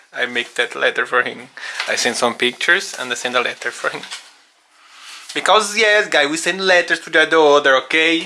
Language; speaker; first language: English; non-native, learner; Portuguese